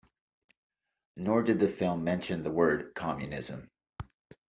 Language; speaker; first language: English; native; English